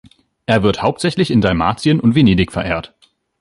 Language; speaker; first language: German; native; German